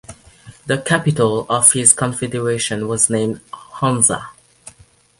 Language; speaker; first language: English; non-native, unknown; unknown